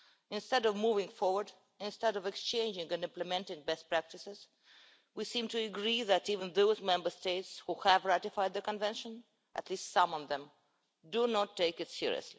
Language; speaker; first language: English; non-native, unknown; Russian